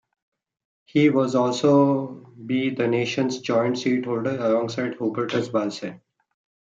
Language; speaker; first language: English; non-native, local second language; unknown